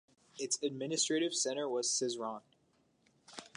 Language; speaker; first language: English; native; English